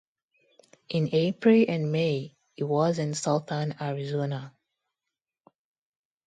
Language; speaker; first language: English; non-native, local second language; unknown